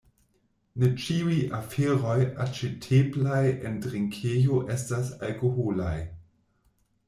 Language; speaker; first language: Esperanto; non-native, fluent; German